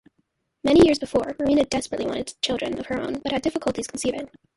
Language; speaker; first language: English; native; English